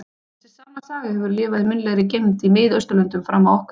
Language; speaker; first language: Icelandic; native; Icelandic